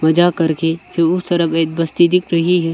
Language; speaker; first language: Hindi; non-native, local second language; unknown